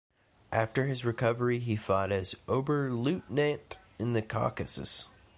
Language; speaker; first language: English; native; English